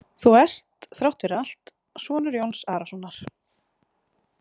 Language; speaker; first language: Icelandic; native; Icelandic